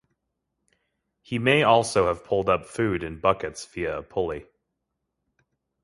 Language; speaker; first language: English; native; English